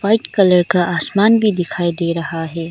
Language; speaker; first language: Hindi; non-native, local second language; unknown